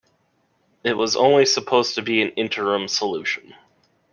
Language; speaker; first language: English; native; English